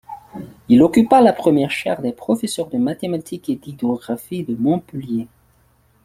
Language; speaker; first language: French; non-native, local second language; Malagasy